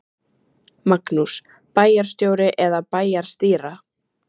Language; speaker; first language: Icelandic; native; Icelandic